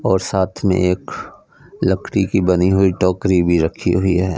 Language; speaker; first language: Hindi; non-native, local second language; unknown